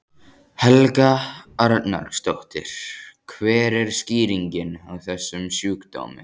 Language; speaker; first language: Icelandic; native; Icelandic